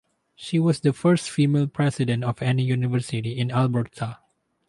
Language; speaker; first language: English; non-native, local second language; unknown